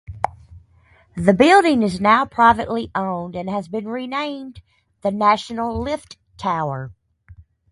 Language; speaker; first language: English; native; English